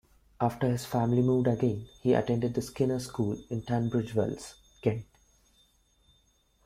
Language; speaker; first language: English; non-native, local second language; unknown